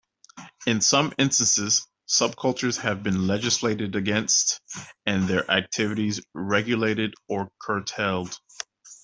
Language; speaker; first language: English; native; English